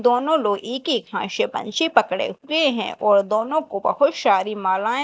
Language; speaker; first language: Hindi; native; Hindi